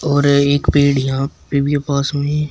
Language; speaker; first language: Hindi; native; Hindi